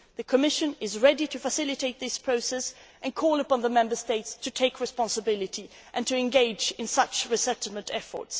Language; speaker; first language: English; non-native, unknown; Swedish